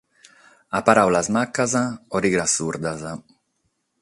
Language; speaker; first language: Sardinian; non-native, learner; Catalan